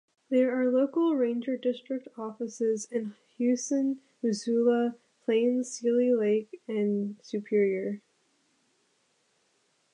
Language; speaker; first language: English; native; English